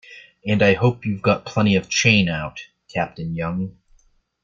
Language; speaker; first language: English; native; English